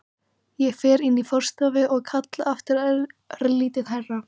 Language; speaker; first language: Icelandic; native; Icelandic